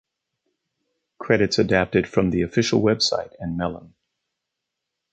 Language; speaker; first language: English; native; English